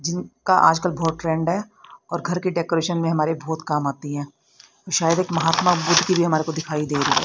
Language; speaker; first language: Hindi; native; Hindi